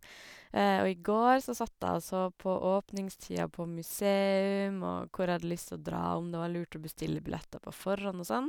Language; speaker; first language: Norwegian; native; Norwegian